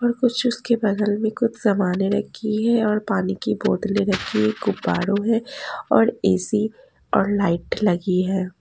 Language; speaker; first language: Hindi; native; Hindi